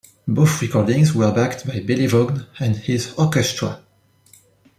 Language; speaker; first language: English; non-native, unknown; French